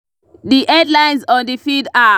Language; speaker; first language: English; non-native, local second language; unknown